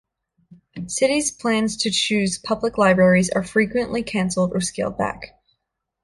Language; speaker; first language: English; native; English